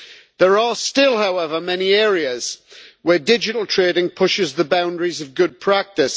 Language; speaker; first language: English; native; English